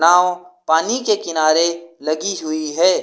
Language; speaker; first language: Hindi; native; Hindi